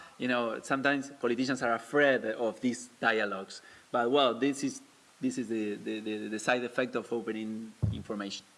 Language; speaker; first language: English; non-native, fluent; Spanish